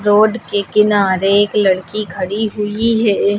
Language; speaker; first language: Hindi; native; Hindi